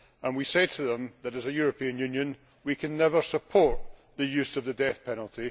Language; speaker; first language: English; native; English